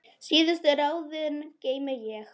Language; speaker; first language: Icelandic; non-native, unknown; Polish